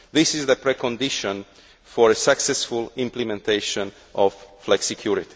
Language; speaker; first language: English; non-native, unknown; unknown